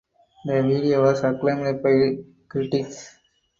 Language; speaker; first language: English; non-native, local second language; Tamil